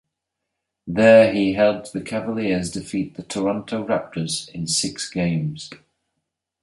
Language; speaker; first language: English; native; English